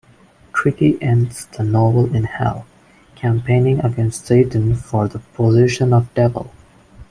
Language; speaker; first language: English; non-native, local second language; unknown